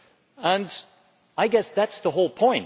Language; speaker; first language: English; non-native, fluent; Dutch